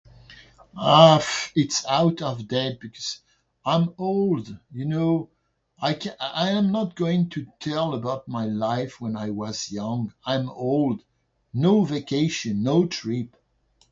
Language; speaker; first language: English; non-native, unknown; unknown